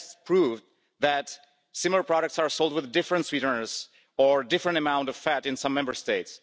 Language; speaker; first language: English; non-native, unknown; Czech